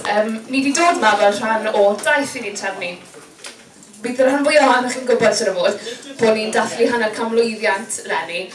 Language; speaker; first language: Welsh; native; Welsh